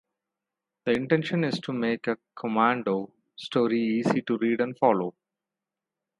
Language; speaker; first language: English; non-native, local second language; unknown